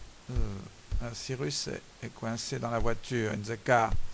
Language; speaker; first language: French; native; French